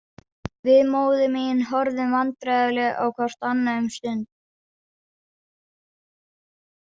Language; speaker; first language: Icelandic; non-native, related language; Danish